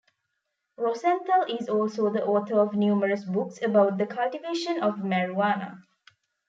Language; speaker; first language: English; non-native, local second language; Tamil